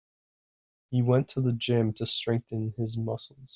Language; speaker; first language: English; native; English